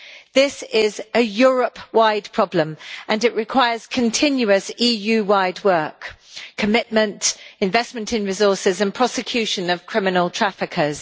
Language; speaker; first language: English; native; English